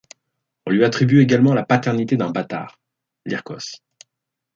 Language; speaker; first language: French; native; French